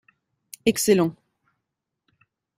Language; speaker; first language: French; native; French